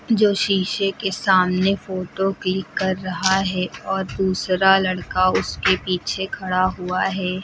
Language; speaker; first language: Hindi; native; Hindi